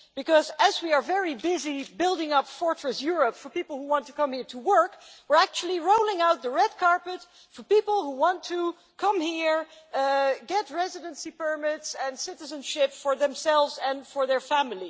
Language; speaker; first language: English; non-native, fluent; Dutch